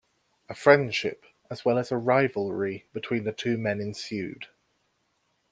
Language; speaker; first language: English; native; English